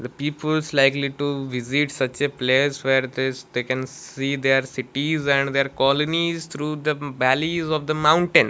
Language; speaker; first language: English; non-native, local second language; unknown